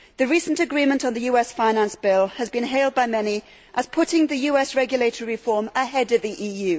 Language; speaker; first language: English; native; English